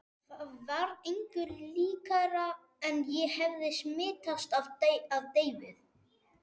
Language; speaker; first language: Icelandic; non-native, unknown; Spanish